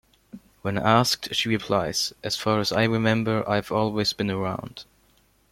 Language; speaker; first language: English; non-native, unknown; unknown